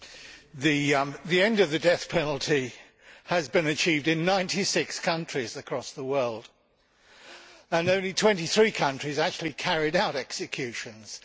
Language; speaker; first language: English; native; English